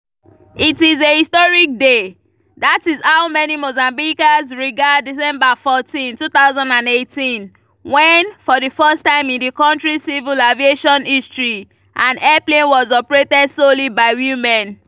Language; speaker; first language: English; non-native, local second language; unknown